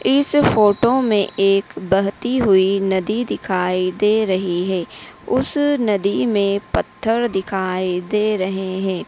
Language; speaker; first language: Hindi; native; Hindi